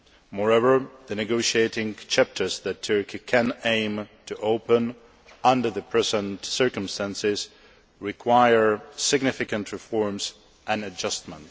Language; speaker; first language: English; non-native, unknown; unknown